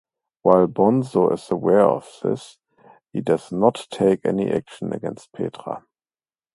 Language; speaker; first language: English; non-native, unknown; German